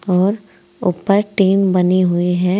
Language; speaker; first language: Hindi; native; Hindi